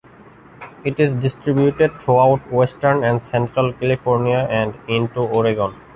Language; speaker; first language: English; non-native, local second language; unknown